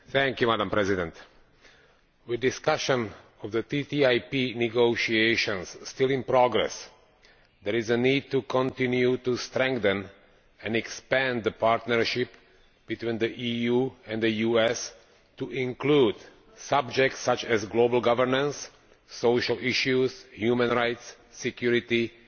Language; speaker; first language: English; non-native, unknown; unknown